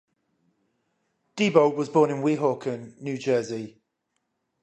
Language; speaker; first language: English; native; English